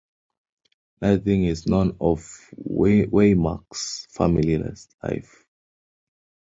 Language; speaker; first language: English; non-native, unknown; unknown